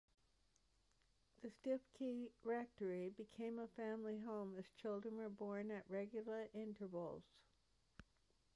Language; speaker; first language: English; native; English